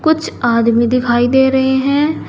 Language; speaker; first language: Hindi; native; Hindi